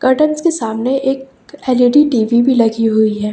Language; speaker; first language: Hindi; native; Hindi